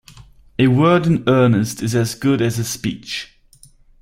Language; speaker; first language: English; non-native, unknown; German